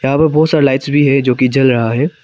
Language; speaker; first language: Hindi; non-native, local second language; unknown